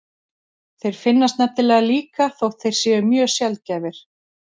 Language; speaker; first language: Icelandic; native; Icelandic